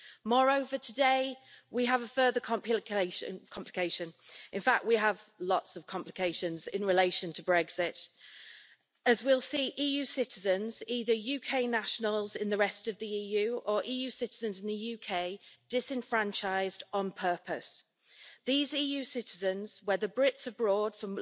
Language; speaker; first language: English; native; English